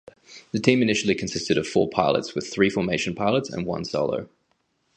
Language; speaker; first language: English; native; English